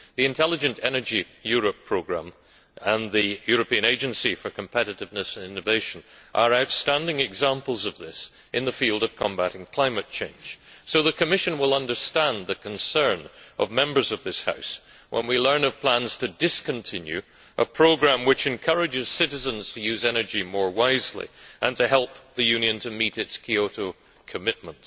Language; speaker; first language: English; native; English